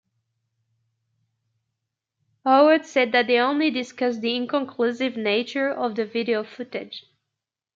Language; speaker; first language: English; native; English